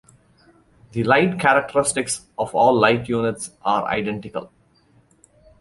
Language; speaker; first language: English; non-native, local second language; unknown